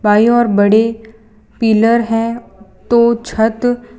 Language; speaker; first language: Hindi; non-native, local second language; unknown